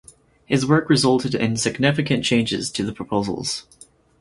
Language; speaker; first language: English; native; English